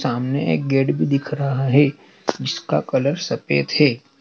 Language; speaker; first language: Hindi; native; Hindi